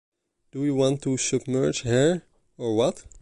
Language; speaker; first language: English; non-native, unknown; Dutch